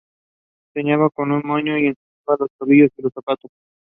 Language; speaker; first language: English; non-native, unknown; Spanish